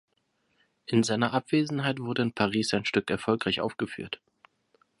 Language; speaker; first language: German; non-native, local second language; Turkish